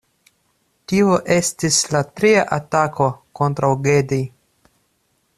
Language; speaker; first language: Esperanto; non-native, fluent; Russian